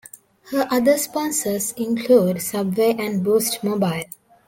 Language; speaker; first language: English; non-native, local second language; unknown